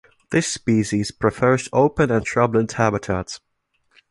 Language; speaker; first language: English; non-native, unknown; German